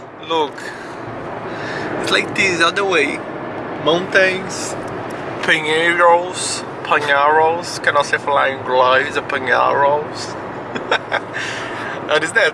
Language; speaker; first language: English; non-native, learner; Portuguese